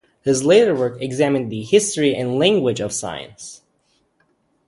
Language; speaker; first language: English; native; English